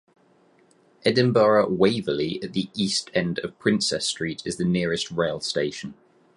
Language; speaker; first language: English; native; English